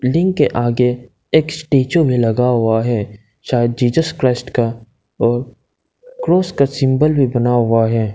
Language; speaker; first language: Hindi; non-native, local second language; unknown